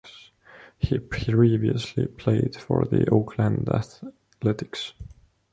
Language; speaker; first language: English; non-native, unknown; Estonian